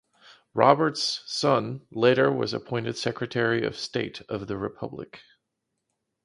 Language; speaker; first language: English; non-native, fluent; Dutch